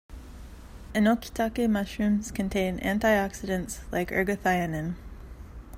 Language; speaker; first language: English; native; English